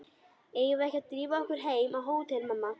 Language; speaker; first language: Icelandic; native; Icelandic